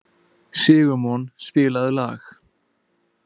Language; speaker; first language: Icelandic; native; Icelandic